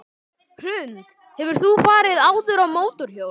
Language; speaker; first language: Icelandic; native; Icelandic